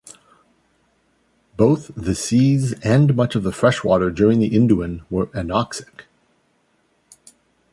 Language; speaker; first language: English; native; English